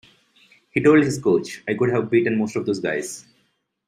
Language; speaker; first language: English; non-native, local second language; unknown